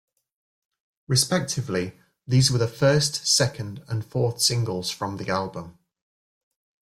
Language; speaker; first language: English; native; English